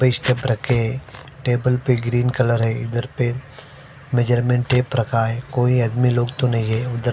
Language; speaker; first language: Hindi; non-native, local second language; Punjabi